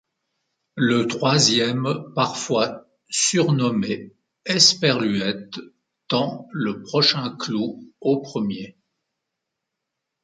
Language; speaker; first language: French; native; French